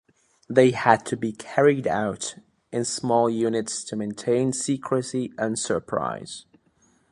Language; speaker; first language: English; native; English